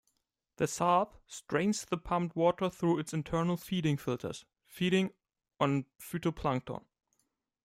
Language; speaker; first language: English; non-native, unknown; German